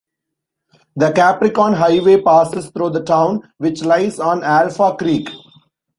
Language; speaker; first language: English; non-native, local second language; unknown